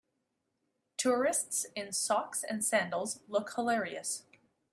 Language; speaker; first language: English; native; English